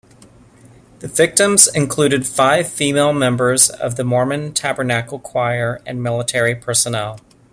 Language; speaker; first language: English; native; English